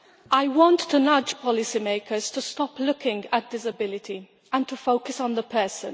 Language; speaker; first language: English; non-native, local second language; Maltese